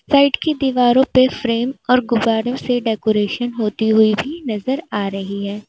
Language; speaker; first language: Hindi; native; Hindi